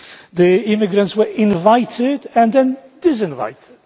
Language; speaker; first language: English; non-native, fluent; Polish